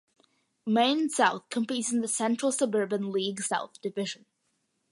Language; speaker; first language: English; early bilingual, other home language; Malayalam